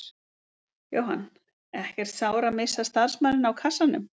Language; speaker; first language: Icelandic; native; Icelandic